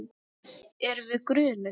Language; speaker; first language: Icelandic; non-native, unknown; English